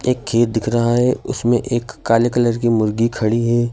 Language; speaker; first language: Hindi; native; Hindi